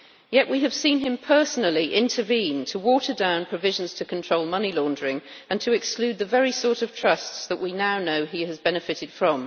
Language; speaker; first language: English; native; English